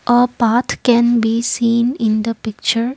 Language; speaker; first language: English; non-native, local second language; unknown